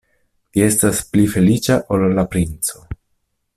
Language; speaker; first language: Esperanto; non-native, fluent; Italian